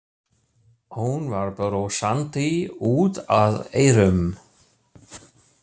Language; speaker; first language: Icelandic; non-native, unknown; German